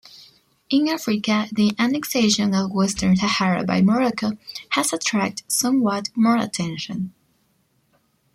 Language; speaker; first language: English; non-native, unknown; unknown